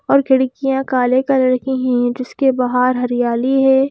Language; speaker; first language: Hindi; native; Hindi